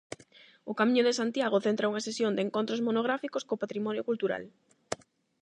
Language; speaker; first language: Galician; non-native, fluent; Spanish